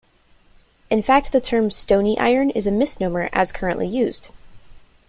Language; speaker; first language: English; native; English